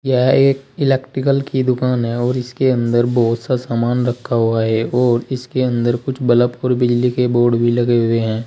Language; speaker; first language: Hindi; native; Hindi